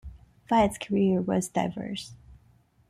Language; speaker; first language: English; non-native, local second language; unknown